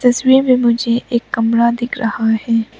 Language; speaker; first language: Hindi; non-native, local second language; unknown